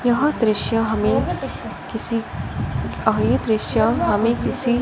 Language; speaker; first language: Hindi; non-native, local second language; Punjabi